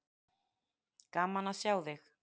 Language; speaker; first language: Icelandic; native; Icelandic